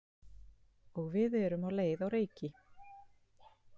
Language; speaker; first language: Icelandic; native; Icelandic